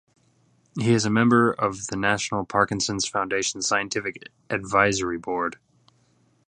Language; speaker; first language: English; native; English